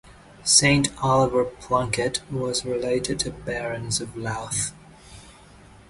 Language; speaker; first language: English; native; English